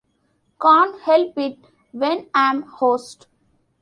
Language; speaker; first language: English; non-native, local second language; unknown